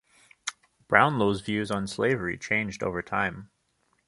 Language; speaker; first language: English; native; English